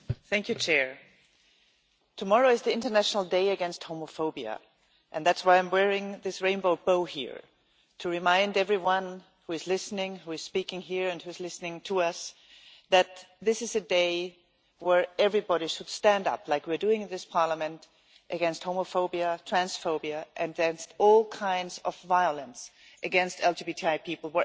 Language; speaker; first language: English; non-native, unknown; German